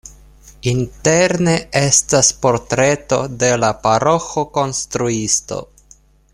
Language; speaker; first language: Esperanto; non-native, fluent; Russian